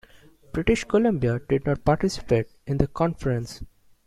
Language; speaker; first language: English; non-native, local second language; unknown